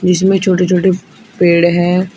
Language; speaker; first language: Hindi; native; Hindi